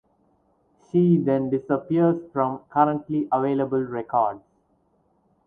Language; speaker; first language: English; non-native, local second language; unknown